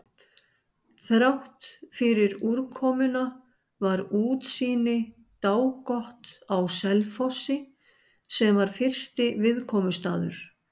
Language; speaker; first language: Icelandic; native; Icelandic